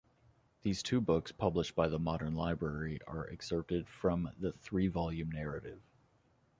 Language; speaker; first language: English; native; English